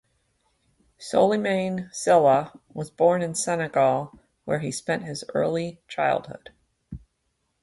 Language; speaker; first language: English; native; English